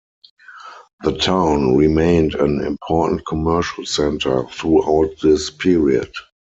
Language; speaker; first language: English; non-native, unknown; German